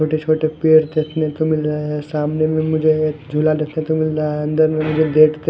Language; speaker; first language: Hindi; non-native, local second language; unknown